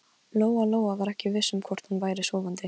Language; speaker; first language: Icelandic; non-native, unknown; Polish